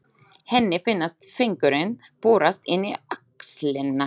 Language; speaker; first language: Icelandic; non-native, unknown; Slovak